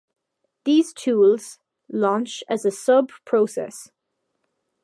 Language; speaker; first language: English; native; English